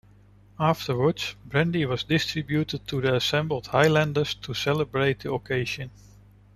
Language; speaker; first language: English; non-native, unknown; Dutch